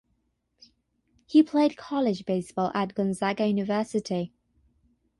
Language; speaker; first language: English; non-native, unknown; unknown